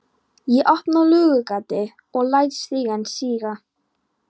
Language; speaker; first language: Icelandic; non-native, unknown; Polish